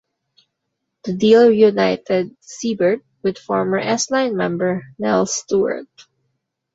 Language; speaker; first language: English; non-native, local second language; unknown